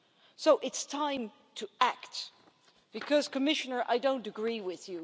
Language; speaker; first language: English; non-native, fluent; Dutch